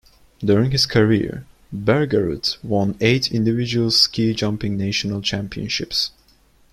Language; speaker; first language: English; non-native, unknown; Turkish